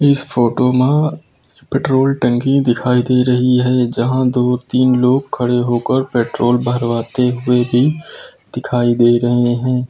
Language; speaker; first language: Hindi; native; Hindi